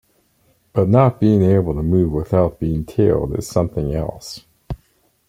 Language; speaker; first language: English; native; English